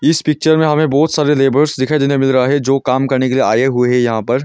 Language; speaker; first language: Hindi; non-native, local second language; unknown